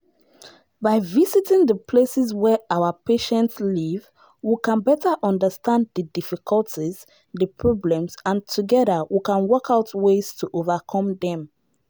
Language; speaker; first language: English; non-native, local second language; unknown